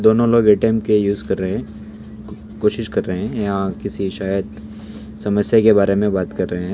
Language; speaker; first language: Hindi; non-native, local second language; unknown